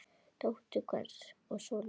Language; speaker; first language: Icelandic; native; Icelandic